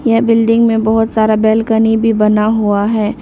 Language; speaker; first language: Hindi; early bilingual, other home language; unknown